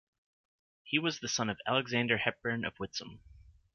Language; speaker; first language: English; native; English